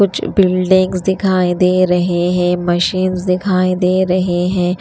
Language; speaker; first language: Hindi; native; Hindi